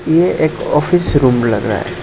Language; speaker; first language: Hindi; non-native, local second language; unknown